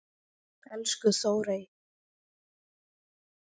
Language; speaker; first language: Icelandic; native; Icelandic